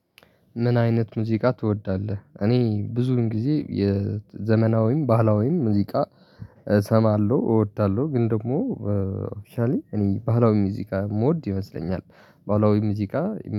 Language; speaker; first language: Amharic; non-native, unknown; Tigrinya